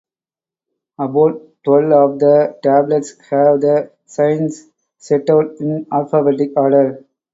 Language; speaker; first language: English; non-native, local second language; Tamil